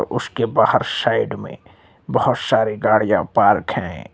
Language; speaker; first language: Hindi; native; Hindi